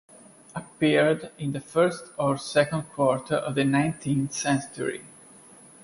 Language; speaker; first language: English; non-native, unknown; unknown